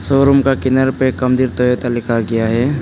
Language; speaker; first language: Hindi; non-native, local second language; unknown